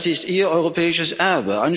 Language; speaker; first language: German; non-native, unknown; Dutch